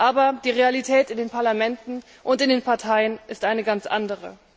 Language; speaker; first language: German; native; German